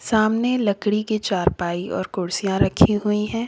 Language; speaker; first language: Hindi; native; Hindi